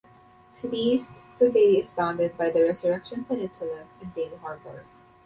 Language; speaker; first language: English; non-native, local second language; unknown